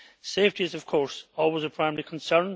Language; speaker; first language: English; native; English